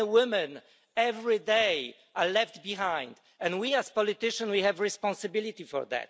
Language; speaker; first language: English; non-native, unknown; Polish